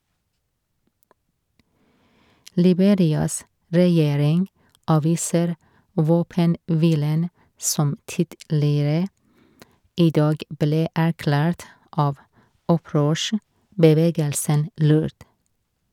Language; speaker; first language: Norwegian; non-native, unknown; Persian